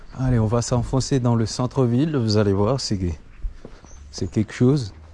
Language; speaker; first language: French; non-native, local second language; Comorian